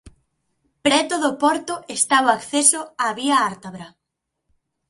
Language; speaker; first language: Galician; native; Galician